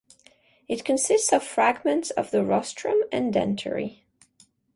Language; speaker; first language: English; non-native, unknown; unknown